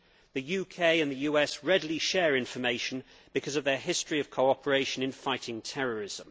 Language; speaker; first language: English; native; English